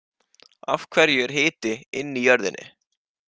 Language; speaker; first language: Icelandic; native; Icelandic